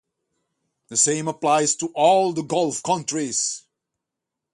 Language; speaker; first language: English; non-native, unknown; Dutch